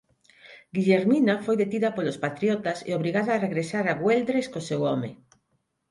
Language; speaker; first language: Galician; non-native, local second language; Spanish